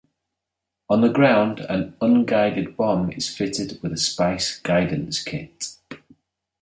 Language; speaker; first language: English; native; English